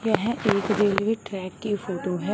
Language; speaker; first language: Hindi; non-native, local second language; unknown